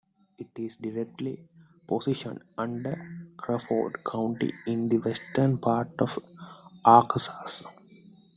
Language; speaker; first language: English; non-native, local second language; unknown